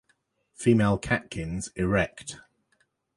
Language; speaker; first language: English; native; English